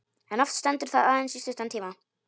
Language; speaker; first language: Icelandic; non-native, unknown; Polish